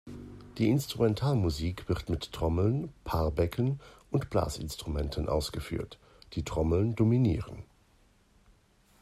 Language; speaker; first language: German; native; German